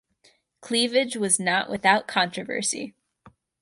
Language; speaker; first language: English; native; English